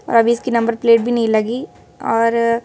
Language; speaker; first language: Hindi; native; Hindi